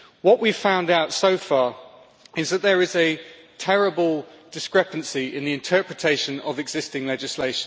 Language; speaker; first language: English; native; English